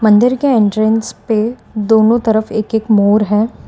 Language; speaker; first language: Hindi; non-native, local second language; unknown